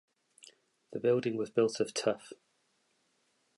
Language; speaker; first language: English; native; English